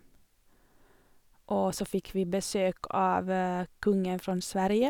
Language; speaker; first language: Norwegian; non-native, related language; Swedish